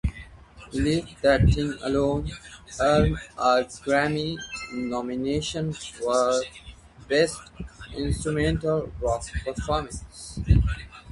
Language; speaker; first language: English; non-native, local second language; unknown